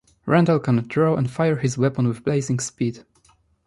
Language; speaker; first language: English; non-native, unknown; Polish